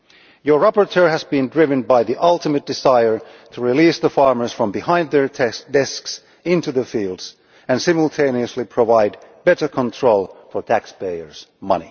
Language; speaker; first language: English; non-native, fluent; Finnish